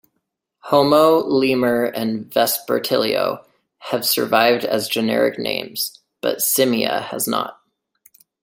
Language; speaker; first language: English; native; English